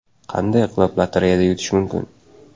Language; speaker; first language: Uzbek; native; Uzbek